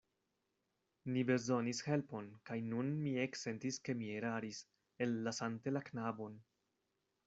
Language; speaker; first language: Esperanto; non-native, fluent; Spanish